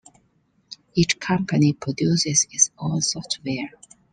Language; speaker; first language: English; non-native, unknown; Chinese